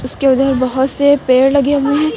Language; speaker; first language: Hindi; native; Hindi